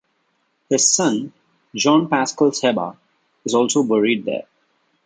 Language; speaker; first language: English; non-native, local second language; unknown